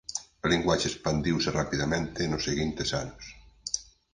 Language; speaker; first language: Galician; native; Galician